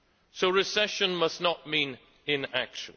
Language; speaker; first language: English; native; English